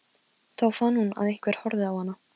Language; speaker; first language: Icelandic; non-native, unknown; Polish